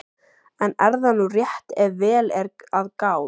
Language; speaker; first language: Icelandic; native; Icelandic